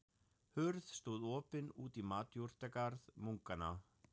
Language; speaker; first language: Icelandic; non-native, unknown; German